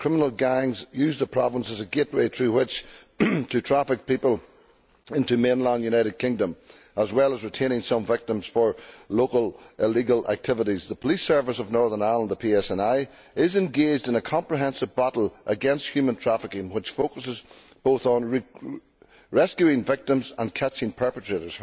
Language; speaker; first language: English; native; English